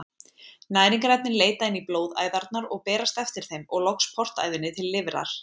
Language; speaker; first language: Icelandic; native; Icelandic